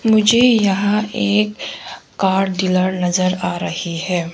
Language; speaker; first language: Hindi; non-native, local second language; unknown